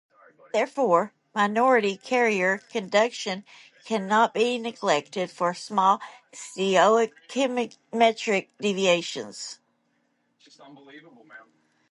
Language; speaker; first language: English; native; English